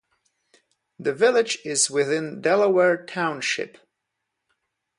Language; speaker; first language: English; non-native, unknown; Polish